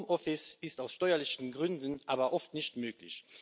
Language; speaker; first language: German; non-native, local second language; Luxembourgish